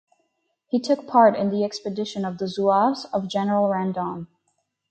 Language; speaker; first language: English; native; English